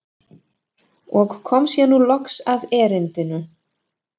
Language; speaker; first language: Icelandic; non-native, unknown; German